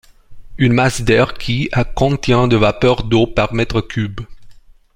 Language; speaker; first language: French; non-native, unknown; Romanian